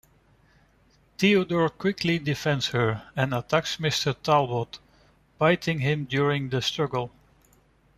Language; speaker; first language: English; non-native, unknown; Dutch